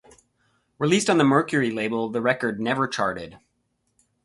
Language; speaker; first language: English; native; English